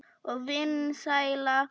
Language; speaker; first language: Icelandic; non-native, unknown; Polish